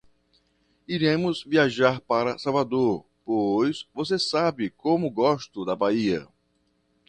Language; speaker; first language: Portuguese; native; Portuguese